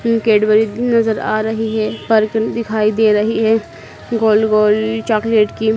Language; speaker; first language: Hindi; native; Hindi